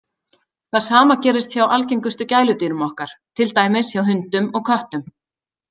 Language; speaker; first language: Icelandic; native; Icelandic